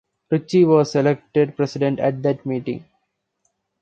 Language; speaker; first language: English; non-native, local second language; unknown